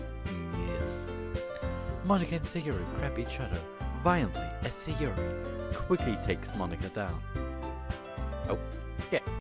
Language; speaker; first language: English; non-native, fluent; German